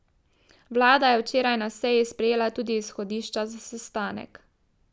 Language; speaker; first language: Slovenian; native; Slovenian